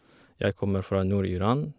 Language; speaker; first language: Norwegian; non-native, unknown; Kurdish